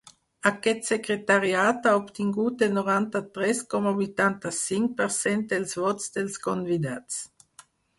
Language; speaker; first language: Catalan; non-native, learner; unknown